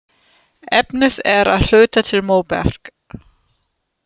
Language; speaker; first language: Icelandic; non-native, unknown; German